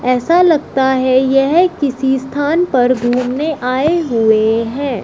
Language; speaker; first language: Hindi; native; Hindi